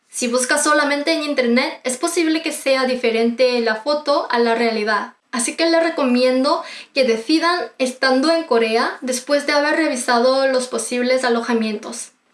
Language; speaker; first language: Spanish; non-native, fluent; Korean